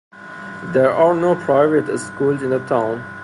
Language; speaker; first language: English; non-native, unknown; Persian